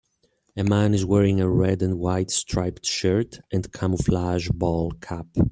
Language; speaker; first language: English; native; English